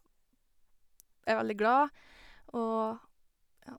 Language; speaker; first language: Norwegian; native; Norwegian